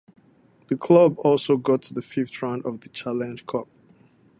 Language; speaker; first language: English; non-native, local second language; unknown